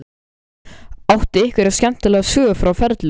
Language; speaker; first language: Icelandic; native; Icelandic